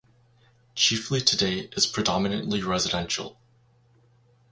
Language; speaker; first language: English; native; English